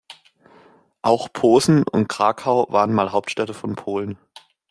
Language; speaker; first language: German; native; German